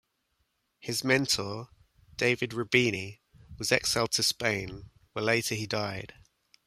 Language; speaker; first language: English; native; English